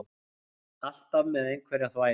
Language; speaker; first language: Icelandic; native; Icelandic